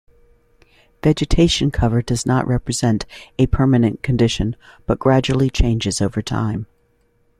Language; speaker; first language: English; native; English